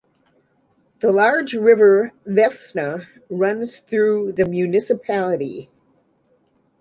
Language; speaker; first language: English; native; English